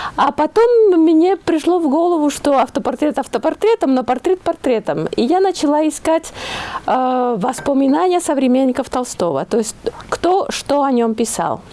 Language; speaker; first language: Russian; non-native, fluent; Spanish